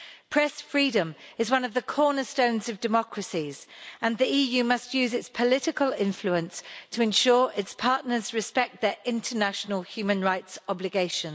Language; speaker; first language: English; native; English